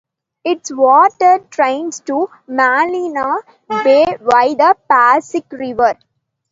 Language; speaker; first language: English; non-native, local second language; Tamil